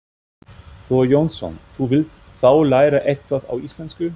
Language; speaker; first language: Icelandic; non-native, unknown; German